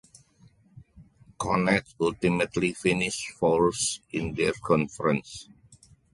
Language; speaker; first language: English; non-native, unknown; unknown